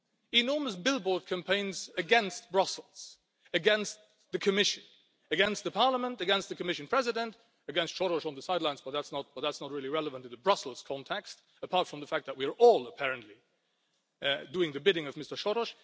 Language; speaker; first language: English; non-native, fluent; Luxembourgish